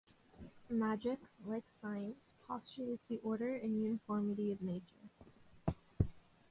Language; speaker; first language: English; non-native, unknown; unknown